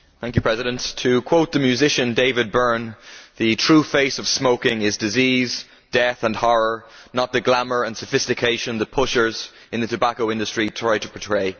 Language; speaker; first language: English; native; English